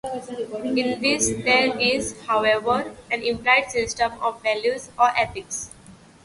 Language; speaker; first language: English; non-native, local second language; Hindi